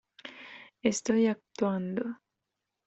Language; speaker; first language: Spanish; non-native, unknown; Italian